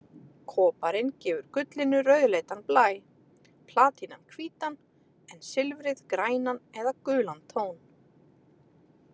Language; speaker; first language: Icelandic; native; Icelandic